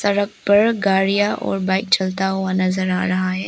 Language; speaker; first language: Hindi; non-native, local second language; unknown